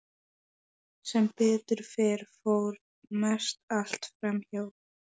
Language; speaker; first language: Icelandic; non-native, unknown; Polish